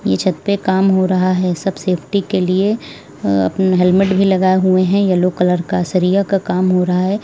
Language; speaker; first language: Hindi; native; Hindi